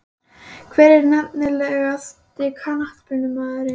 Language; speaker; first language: Icelandic; native; Icelandic